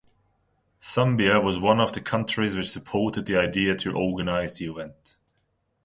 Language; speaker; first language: English; non-native, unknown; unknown